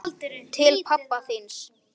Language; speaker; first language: Icelandic; native; Icelandic